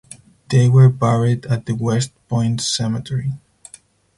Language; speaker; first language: English; non-native, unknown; Spanish